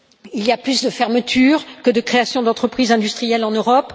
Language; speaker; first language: French; native; French